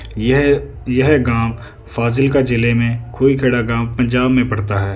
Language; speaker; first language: Hindi; non-native, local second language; Punjabi